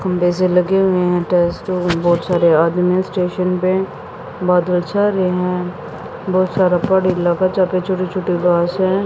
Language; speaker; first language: Hindi; native; Hindi